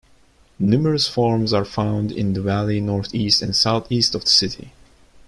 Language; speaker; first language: English; non-native, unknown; Turkish